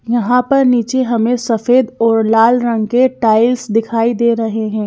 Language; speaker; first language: Hindi; native; Hindi